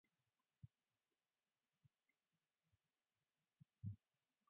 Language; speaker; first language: English; non-native, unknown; Mongolian